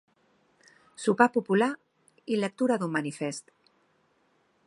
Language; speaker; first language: Catalan; non-native, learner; Spanish